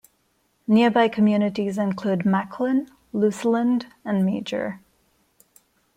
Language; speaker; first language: English; non-native, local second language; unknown